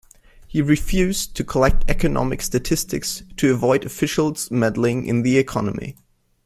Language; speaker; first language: English; non-native, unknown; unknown